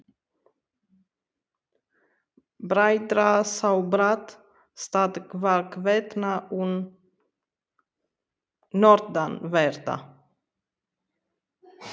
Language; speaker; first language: Icelandic; non-native, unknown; Romanian